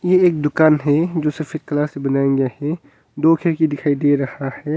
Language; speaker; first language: Hindi; non-native, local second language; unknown